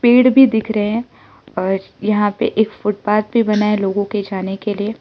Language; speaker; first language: Hindi; non-native, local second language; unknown